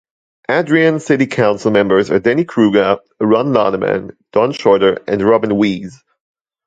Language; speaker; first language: English; non-native, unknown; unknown